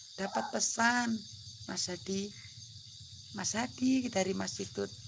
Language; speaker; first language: Indonesian; non-native, local second language; Javanese